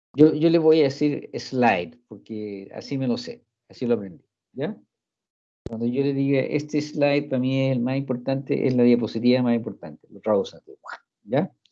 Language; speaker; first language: Spanish; non-native, fluent; English